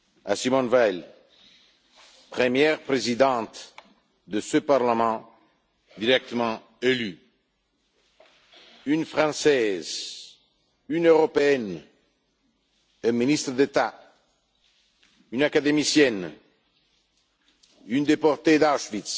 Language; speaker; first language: French; non-native, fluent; Italian